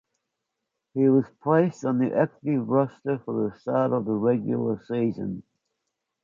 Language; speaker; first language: English; native; English